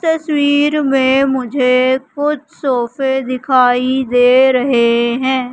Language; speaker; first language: Hindi; native; Hindi